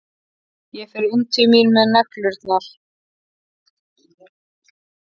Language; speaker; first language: Icelandic; native; Icelandic